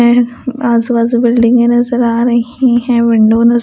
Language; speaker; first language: Hindi; non-native, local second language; Punjabi